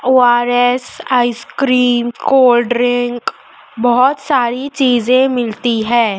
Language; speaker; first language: Hindi; native; Hindi